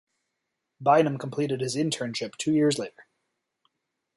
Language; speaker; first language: English; native; English